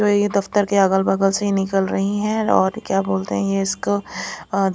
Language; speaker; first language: Hindi; non-native, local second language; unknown